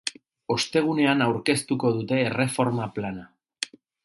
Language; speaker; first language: Basque; non-native, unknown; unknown